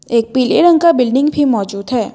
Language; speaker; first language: Hindi; non-native, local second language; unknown